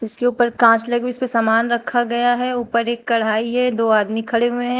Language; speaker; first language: Hindi; native; Hindi